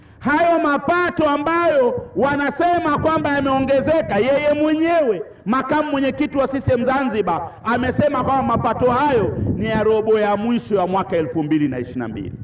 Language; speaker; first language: Swahili; native; Swahili